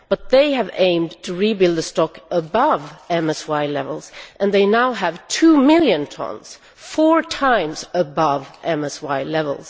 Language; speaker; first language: English; non-native, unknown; Swedish